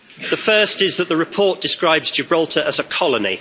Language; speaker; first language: English; native; English